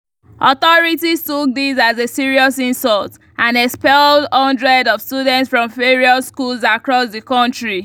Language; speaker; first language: English; non-native, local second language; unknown